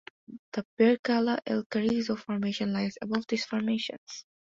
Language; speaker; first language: English; non-native, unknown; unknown